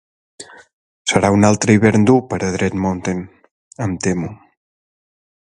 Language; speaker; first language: Catalan; native; Catalan